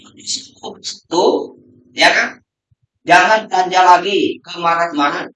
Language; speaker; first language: Indonesian; non-native, local second language; Hakka Chinese